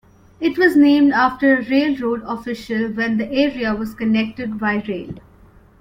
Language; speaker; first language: English; non-native, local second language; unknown